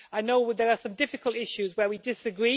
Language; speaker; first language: English; native; English